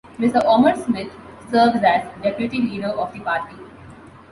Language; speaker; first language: English; non-native, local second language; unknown